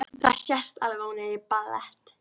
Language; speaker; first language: Icelandic; native; Icelandic